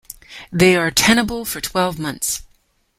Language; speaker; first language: English; native; English